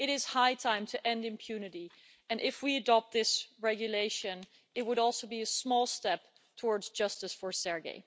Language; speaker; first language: English; non-native, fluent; Dutch